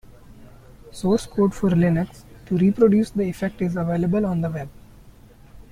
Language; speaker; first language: English; non-native, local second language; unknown